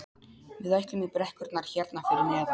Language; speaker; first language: Icelandic; non-native, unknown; Polish